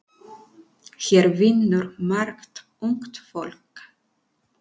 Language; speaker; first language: Icelandic; non-native, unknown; Spanish